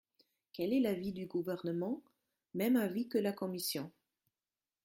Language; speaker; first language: French; non-native, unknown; German